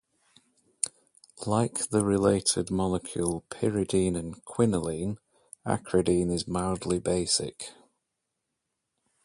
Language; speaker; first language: English; native; English